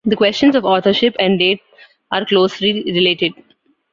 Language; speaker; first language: English; non-native, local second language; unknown